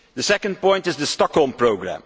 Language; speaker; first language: English; non-native, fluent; Dutch